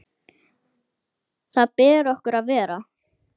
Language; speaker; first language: Icelandic; native; Icelandic